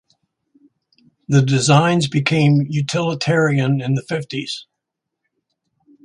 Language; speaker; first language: English; native; English